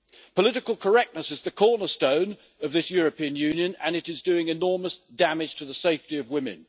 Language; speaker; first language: English; native; English